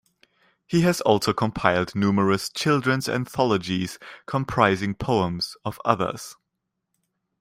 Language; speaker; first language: English; non-native, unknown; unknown